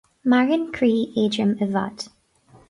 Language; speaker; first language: Irish; non-native, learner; English